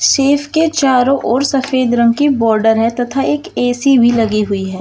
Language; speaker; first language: Hindi; native; Hindi